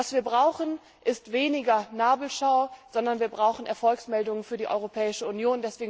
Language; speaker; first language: German; native; German